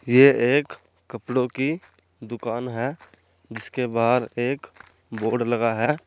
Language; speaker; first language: Hindi; native; Hindi